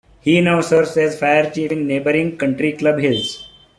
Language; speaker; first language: English; non-native, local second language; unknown